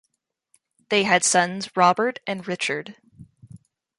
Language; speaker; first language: English; native; English